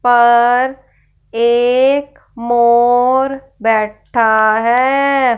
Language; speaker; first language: Hindi; non-native, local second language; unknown